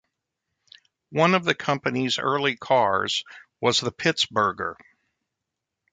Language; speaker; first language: English; native; English